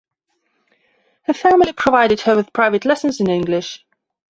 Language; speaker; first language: English; non-native, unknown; Belarusian